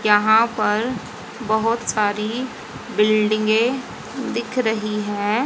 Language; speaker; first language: Hindi; native; Hindi